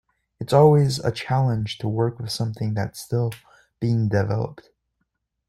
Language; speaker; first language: English; native; English